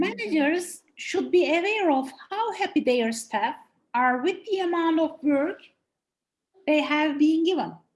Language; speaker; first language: English; non-native, fluent; Turkish